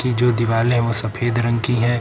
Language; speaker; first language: Hindi; native; Hindi